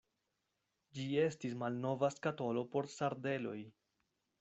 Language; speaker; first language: Esperanto; non-native, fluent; Spanish